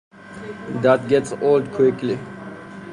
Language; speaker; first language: English; non-native, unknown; Persian